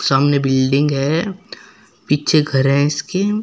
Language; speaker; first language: Hindi; native; Hindi